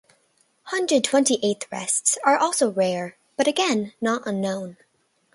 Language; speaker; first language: English; native; English